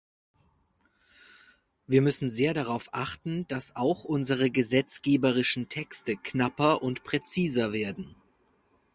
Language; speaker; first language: German; native; German